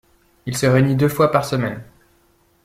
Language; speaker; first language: French; native; French